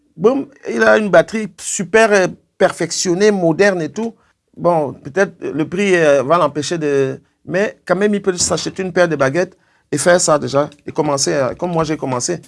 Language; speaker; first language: French; non-native, local second language; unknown